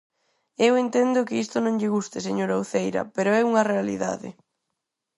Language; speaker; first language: Galician; non-native, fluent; Spanish